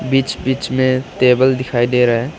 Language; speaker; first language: Hindi; non-native, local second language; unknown